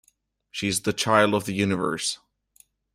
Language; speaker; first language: English; native; English